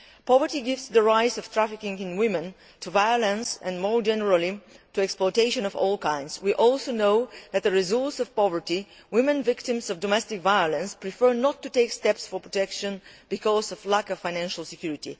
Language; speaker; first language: English; non-native, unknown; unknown